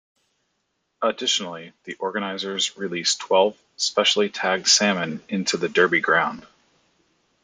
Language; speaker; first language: English; native; English